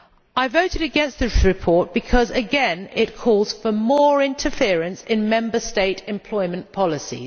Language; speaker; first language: English; native; English